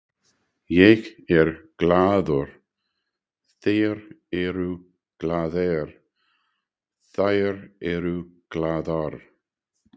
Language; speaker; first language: Icelandic; non-native, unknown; English